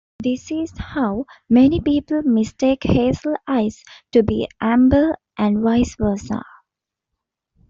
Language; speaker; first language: English; non-native, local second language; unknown